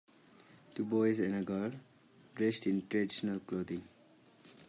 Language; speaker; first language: English; non-native, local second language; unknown